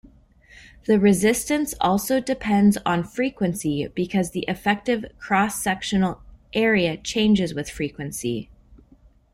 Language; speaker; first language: English; native; English